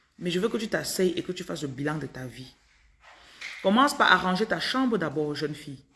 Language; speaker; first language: French; non-native, local second language; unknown